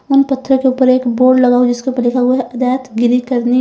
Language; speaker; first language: Hindi; native; Hindi